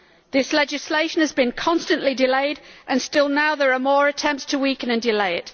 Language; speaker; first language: English; native; English